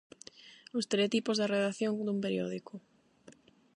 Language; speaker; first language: Galician; non-native, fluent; Spanish